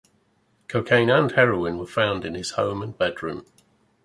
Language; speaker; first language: English; native; English